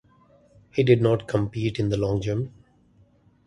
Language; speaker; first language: English; non-native, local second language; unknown